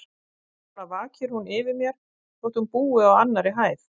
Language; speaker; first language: Icelandic; native; Icelandic